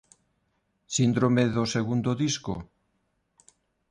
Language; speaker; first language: Galician; non-native, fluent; Spanish